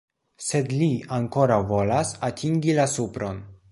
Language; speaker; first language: Esperanto; non-native, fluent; Polish